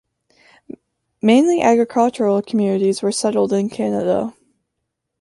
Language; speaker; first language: English; native; English